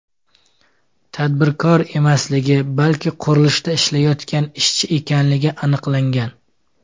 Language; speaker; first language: Uzbek; native; Uzbek